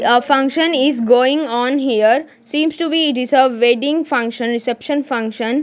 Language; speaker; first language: English; non-native, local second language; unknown